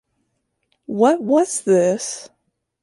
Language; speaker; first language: English; native; English